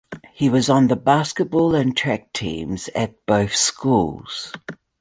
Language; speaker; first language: English; native; English